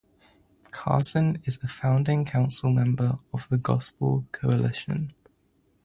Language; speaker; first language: English; native; English